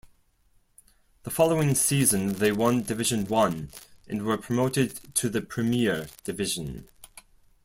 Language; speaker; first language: English; non-native, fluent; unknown